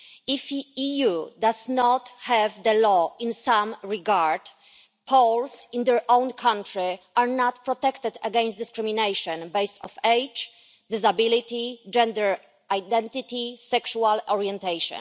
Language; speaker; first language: English; non-native, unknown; Polish